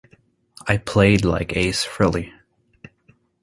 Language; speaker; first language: English; native; English